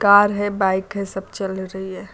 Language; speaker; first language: Hindi; native; Hindi